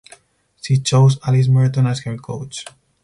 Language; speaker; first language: English; non-native, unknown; Spanish